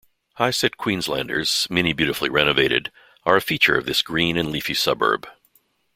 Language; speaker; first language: English; native; English